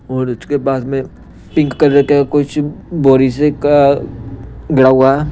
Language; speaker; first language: Hindi; non-native, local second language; Punjabi